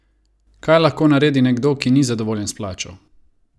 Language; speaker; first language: Slovenian; non-native, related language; Croatian